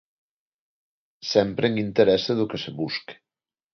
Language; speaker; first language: Galician; non-native, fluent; Spanish